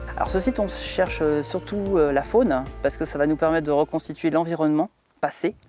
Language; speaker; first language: French; native; French